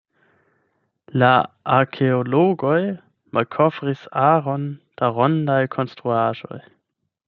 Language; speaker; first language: Esperanto; non-native, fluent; German